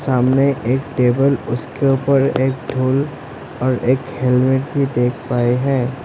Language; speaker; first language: Hindi; non-native, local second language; Assamese